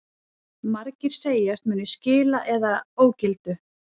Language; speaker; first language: Icelandic; native; Icelandic